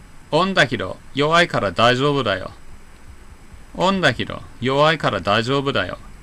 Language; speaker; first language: Japanese; non-native, fluent; English